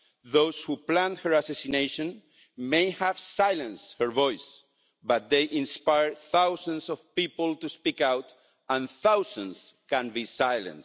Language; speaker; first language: English; non-native, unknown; Spanish